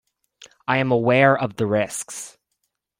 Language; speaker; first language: English; native; English